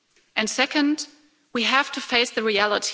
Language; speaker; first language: English; non-native, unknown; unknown